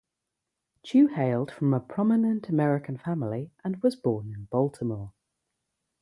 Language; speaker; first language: English; native; English